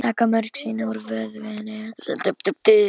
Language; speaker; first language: Icelandic; non-native, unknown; Polish